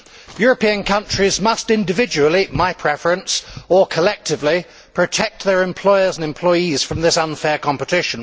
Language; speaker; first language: English; native; English